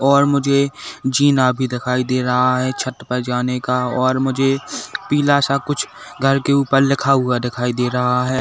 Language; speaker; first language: Hindi; native; Hindi